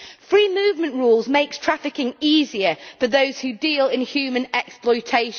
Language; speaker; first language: English; native; English